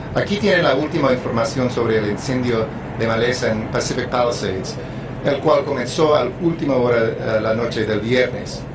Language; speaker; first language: Spanish; non-native, fluent; English